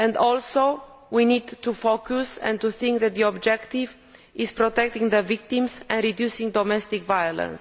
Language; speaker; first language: English; non-native, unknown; Romanian